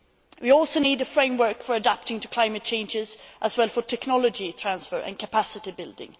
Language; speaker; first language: English; non-native, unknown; Swedish